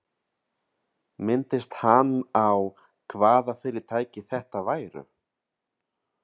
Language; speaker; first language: Icelandic; non-native, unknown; Catalan